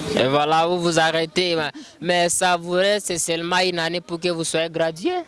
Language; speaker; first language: French; non-native, local second language; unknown